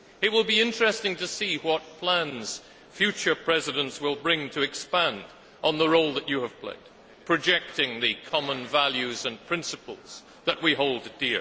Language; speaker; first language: English; native; English